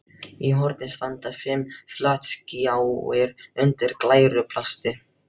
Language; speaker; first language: Icelandic; non-native, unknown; Filipino